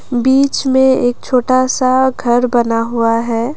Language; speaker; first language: Hindi; non-native, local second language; Assamese